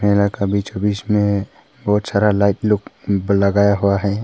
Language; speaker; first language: Hindi; non-native, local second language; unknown